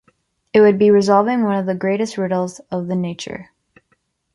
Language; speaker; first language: English; native; English